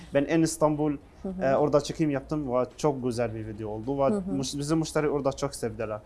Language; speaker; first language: Turkish; non-native, learner; Arabic